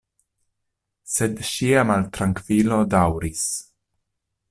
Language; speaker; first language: Esperanto; non-native, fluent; Italian